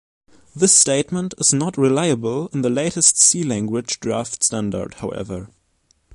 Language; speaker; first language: English; non-native, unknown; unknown